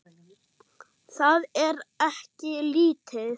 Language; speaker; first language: Icelandic; non-native, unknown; German